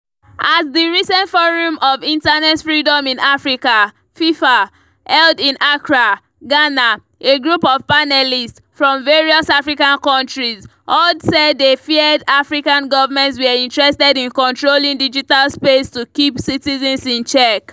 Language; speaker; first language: English; non-native, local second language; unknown